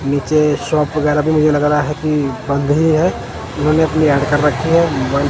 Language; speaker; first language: Hindi; non-native, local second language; Punjabi